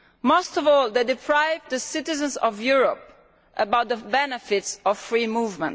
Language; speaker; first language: English; non-native, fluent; Italian